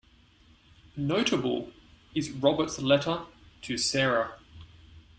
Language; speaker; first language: English; native; English